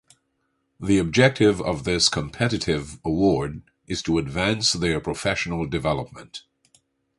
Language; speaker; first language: English; native; English